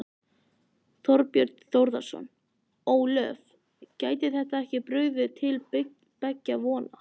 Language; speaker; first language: Icelandic; native; Icelandic